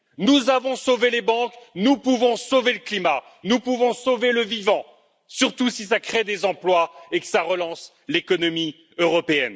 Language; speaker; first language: French; native; French